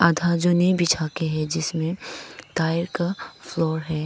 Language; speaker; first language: Hindi; non-native, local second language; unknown